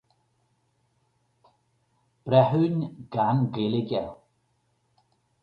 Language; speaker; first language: Irish; native; Irish